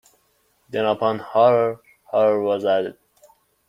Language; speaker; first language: English; non-native, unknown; Persian